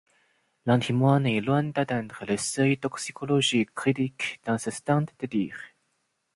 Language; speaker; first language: French; non-native, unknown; Chinese